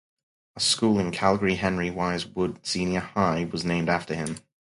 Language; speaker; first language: English; native; English